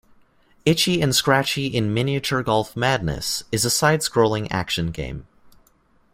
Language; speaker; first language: English; native; English